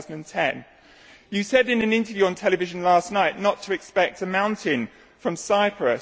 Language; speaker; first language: English; native; English